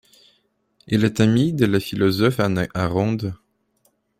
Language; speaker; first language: French; non-native, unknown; Polish